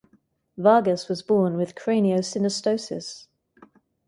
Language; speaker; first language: English; native; English